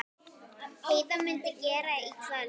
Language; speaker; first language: Icelandic; native; Icelandic